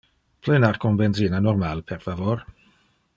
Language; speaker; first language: Interlingua; non-native, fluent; Dutch